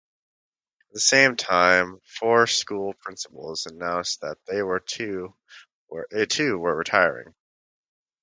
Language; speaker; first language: English; native; English